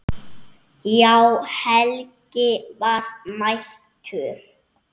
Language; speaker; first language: Icelandic; native; Icelandic